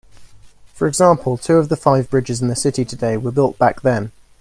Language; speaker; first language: English; native; English